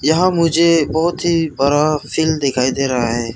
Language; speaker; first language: Hindi; non-native, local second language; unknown